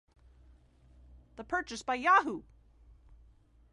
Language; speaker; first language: English; native; English